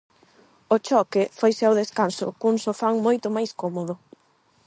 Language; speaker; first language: Galician; non-native, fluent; Spanish